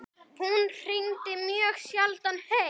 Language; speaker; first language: Icelandic; native; Icelandic